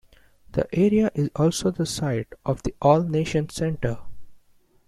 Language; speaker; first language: English; non-native, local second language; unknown